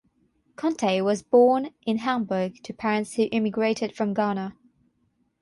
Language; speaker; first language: English; non-native, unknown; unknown